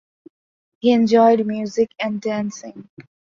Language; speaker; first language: English; non-native, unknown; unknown